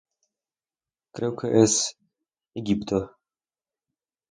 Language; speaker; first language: Spanish; non-native, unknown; Russian